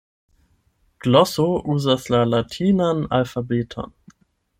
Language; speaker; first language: Esperanto; non-native, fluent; German